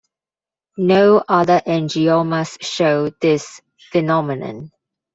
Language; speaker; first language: English; non-native, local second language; Cantonese